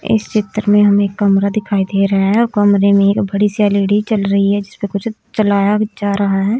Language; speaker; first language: Hindi; native; Hindi